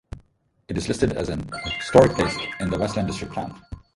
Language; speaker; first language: English; non-native, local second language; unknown